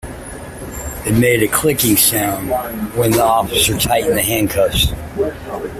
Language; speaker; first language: English; native; English